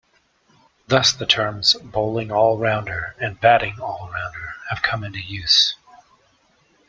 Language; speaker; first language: English; native; English